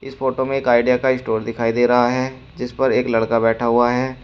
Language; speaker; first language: Hindi; native; Hindi